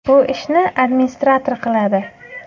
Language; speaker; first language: Uzbek; native; Uzbek